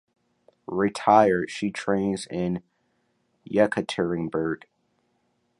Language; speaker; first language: English; native; English